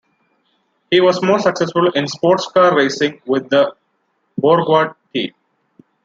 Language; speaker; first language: English; non-native, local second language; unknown